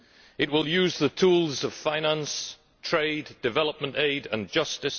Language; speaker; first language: English; native; English